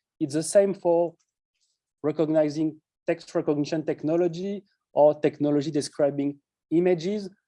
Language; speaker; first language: English; non-native, fluent; French